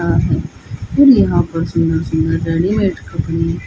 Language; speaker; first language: Hindi; native; Hindi